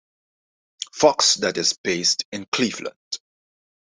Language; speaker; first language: English; non-native, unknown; Dutch